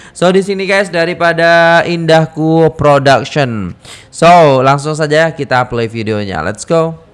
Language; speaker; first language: Indonesian; native; Indonesian